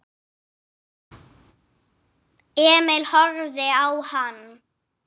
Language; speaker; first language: Icelandic; non-native, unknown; English